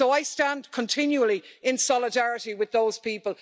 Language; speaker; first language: English; native; English